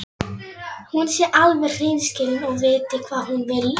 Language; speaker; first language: Icelandic; non-native, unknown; Polish